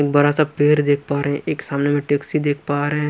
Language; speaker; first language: Hindi; non-native, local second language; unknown